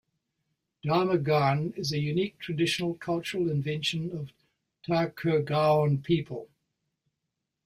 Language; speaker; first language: English; native; English